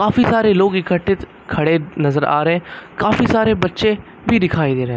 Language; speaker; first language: Hindi; native; Hindi